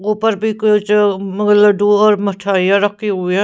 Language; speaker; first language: Hindi; non-native, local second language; Punjabi